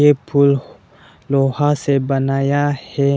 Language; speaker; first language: Hindi; non-native, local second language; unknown